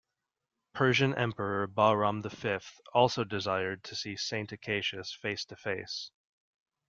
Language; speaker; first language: English; native; English